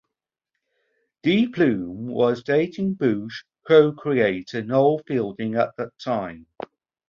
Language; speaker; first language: English; native; English